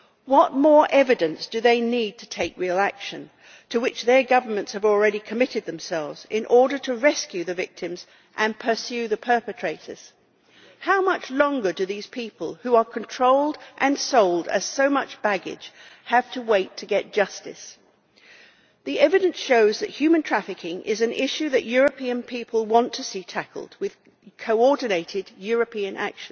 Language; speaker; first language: English; native; English